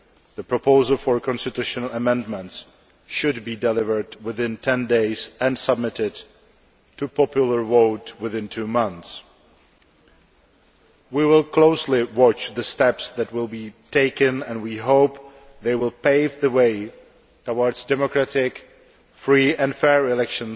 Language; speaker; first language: English; non-native, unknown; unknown